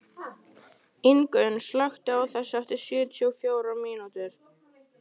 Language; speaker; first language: Icelandic; non-native, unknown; Italian